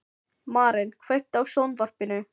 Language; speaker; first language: Icelandic; non-native, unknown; Filipino